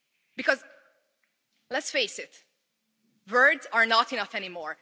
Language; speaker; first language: English; non-native, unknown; Hungarian